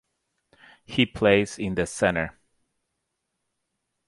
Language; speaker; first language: English; native; English